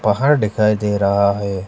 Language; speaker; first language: Hindi; early bilingual, other home language; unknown